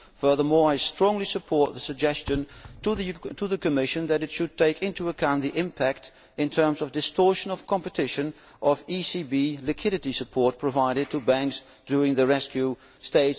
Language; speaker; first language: English; non-native, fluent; Dutch